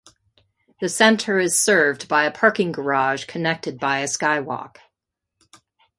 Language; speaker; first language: English; native; English